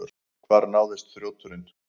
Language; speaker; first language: Icelandic; native; Icelandic